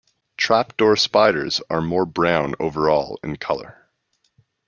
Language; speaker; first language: English; native; English